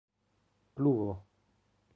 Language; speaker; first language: Esperanto; non-native, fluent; Italian